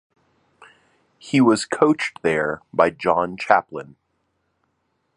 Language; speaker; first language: English; native; English